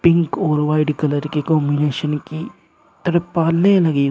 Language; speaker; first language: Hindi; native; Hindi